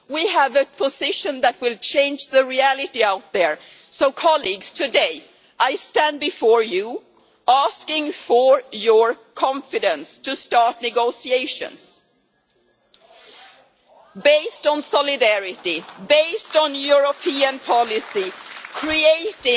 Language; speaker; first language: English; non-native, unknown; Swedish